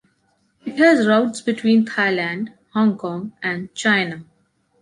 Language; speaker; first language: English; non-native, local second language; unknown